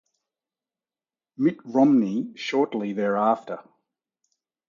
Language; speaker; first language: English; native; English